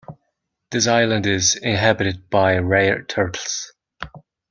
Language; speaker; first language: English; non-native, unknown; Mongolian